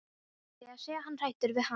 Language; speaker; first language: Icelandic; non-native, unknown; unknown